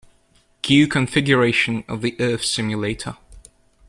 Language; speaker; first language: English; native; English